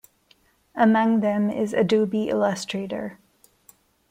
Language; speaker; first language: English; non-native, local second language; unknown